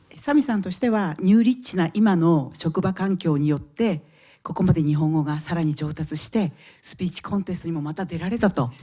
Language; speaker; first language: Japanese; native; Japanese